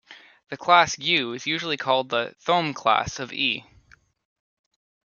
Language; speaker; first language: English; native; English